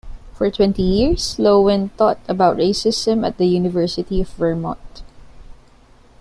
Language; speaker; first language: English; non-native, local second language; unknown